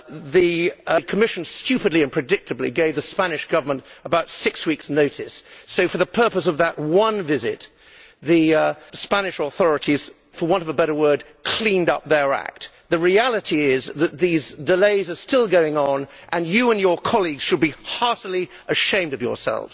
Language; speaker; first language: English; native; English